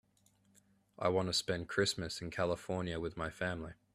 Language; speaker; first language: English; native; English